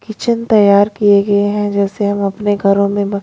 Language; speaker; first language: Hindi; non-native, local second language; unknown